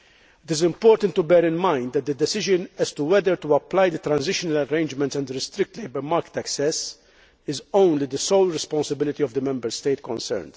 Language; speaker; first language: English; non-native, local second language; Maltese